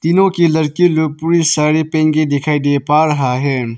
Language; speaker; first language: Hindi; non-native, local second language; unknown